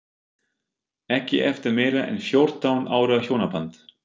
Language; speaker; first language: Icelandic; non-native, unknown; German